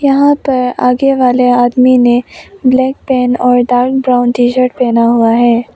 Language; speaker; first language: Hindi; non-native, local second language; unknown